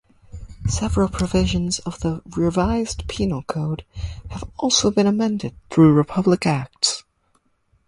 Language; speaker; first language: English; native; English